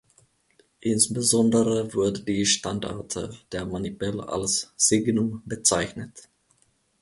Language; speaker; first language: German; non-native, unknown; Finnish